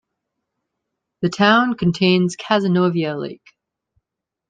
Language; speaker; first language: English; native; English